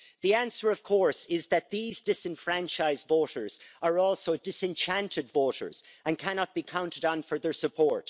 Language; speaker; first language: English; native; English